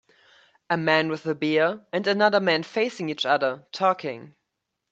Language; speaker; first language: English; native; English